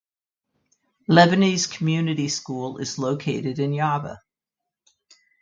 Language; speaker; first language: English; native; English